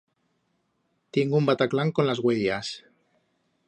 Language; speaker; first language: Aragonese; native; Aragonese